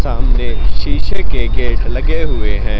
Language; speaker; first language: Hindi; native; Hindi